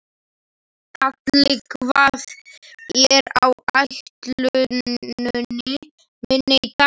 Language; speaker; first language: Icelandic; non-native, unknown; Slovak